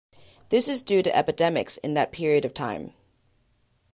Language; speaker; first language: English; native; English